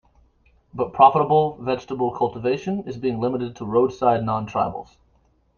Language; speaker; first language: English; native; English